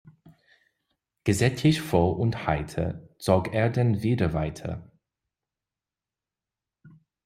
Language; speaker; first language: German; non-native, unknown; English